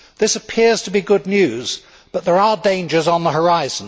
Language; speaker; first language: English; native; English